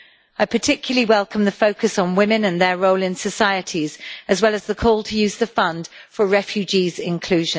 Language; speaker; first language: English; native; English